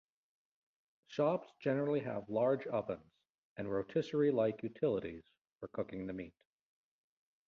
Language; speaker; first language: English; native; English